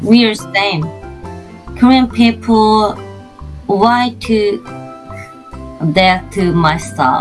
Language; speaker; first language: English; non-native, learner; Korean